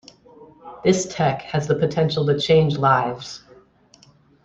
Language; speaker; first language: English; native; English